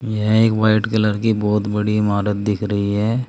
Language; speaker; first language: Hindi; native; Hindi